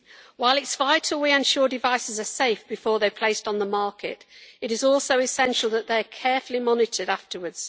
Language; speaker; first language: English; native; English